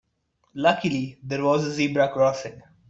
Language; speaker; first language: English; non-native, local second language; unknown